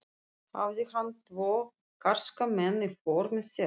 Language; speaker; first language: Icelandic; non-native, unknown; Russian